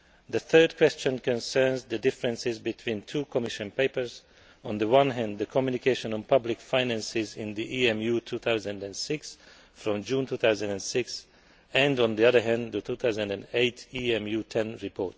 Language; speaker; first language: English; non-native, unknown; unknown